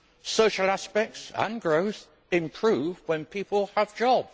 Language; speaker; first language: English; native; English